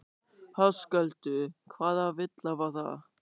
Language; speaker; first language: Icelandic; non-native, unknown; German